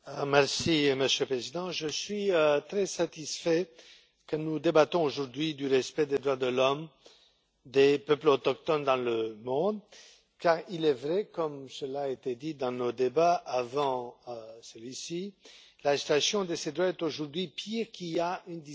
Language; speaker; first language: French; non-native, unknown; Romanian